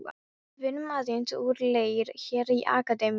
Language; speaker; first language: Icelandic; non-native, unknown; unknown